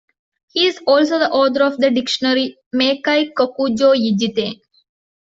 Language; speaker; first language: English; non-native, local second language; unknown